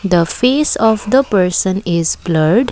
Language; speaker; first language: English; non-native, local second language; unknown